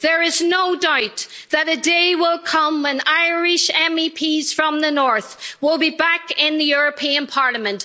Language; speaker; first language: English; native; English